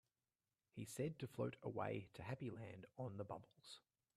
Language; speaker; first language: English; native; English